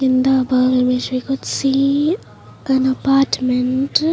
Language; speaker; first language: English; non-native, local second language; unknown